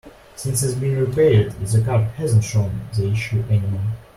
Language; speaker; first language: English; non-native, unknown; Russian